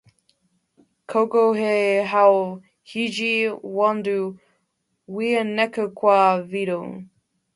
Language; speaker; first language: English; native; English